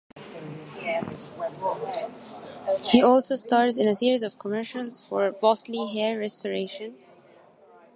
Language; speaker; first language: English; non-native, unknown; Arabic